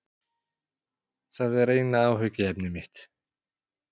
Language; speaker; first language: Icelandic; native; Icelandic